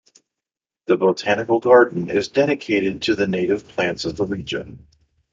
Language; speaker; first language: English; native; English